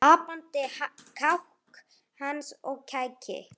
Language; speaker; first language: Icelandic; native; Icelandic